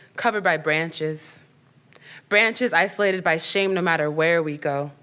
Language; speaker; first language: English; native; English